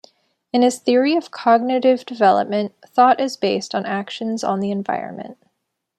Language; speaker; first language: English; native; English